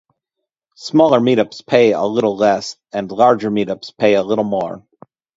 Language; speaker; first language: English; native; English